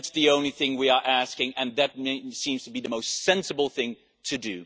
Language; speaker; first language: English; non-native, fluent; Dutch